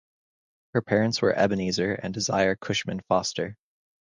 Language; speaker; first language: English; native; English